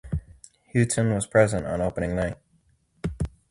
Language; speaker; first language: English; native; English